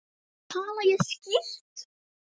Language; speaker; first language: Icelandic; native; Icelandic